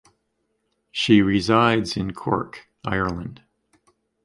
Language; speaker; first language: English; native; English